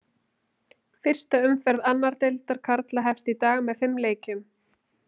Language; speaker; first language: Icelandic; native; Icelandic